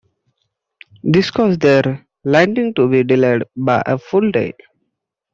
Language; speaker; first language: English; non-native, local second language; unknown